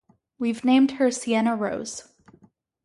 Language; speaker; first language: English; native; English